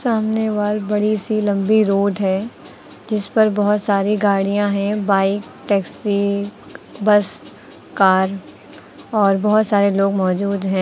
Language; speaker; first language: Hindi; native; Hindi